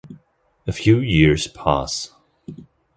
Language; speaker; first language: English; non-native, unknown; German